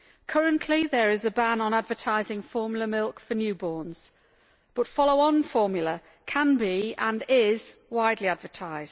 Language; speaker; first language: English; native; English